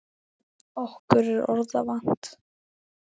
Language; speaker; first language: Icelandic; native; Icelandic